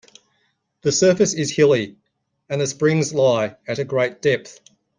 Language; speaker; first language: English; native; English